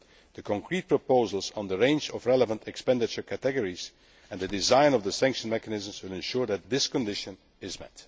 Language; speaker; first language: English; non-native, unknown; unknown